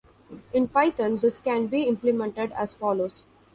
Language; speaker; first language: English; non-native, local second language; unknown